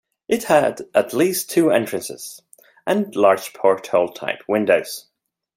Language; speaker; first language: English; non-native, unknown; Swedish